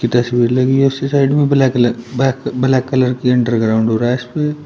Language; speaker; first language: Hindi; native; Hindi